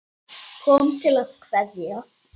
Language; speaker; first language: Icelandic; native; Icelandic